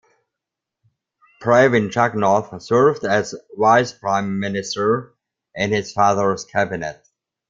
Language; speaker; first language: English; non-native, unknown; German